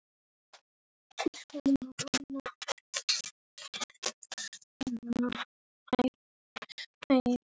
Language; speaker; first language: Icelandic; native; Icelandic